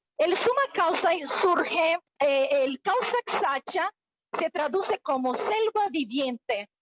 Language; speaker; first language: Spanish; non-native, related language; Portuguese